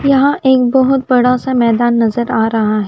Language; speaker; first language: Hindi; non-native, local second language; Punjabi